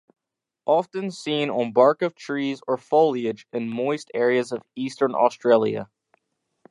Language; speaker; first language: English; native; English